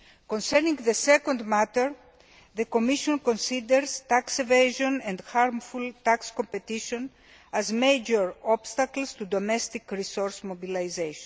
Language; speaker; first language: English; non-native, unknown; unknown